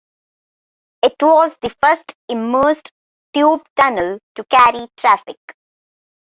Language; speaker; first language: English; non-native, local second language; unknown